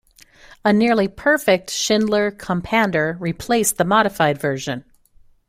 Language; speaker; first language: English; native; English